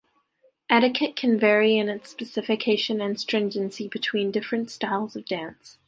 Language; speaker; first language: English; native; English